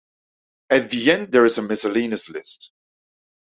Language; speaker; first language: English; non-native, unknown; Dutch